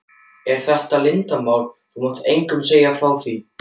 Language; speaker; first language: Icelandic; non-native, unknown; German